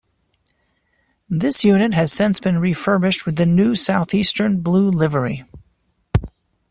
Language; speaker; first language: English; native; English